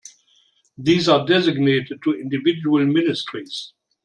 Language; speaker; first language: English; non-native, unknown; German